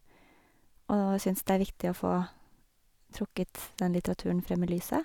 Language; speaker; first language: Norwegian; native; Norwegian